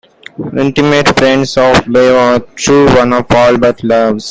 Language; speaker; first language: English; non-native, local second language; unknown